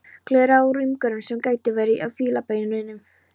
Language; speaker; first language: Icelandic; non-native, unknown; Polish